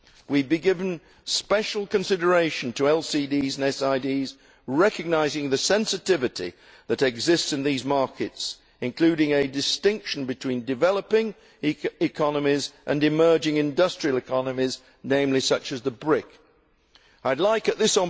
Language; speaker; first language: English; native; English